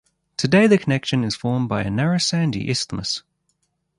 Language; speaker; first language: English; native; English